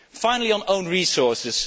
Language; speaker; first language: English; non-native, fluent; Dutch